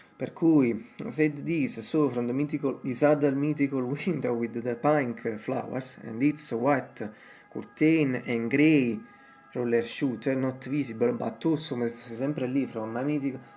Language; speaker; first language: English; non-native, learner; Italian